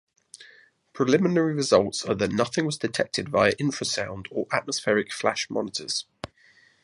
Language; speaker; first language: English; native; English